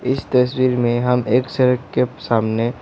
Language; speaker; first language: Hindi; non-native, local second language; Assamese